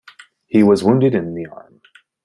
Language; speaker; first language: English; native; English